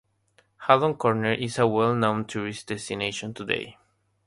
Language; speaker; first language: English; non-native, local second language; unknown